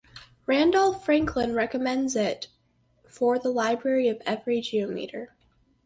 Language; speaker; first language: English; native; English